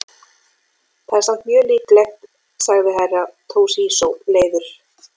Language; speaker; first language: Icelandic; native; Icelandic